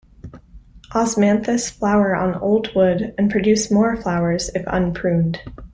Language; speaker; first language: English; native; English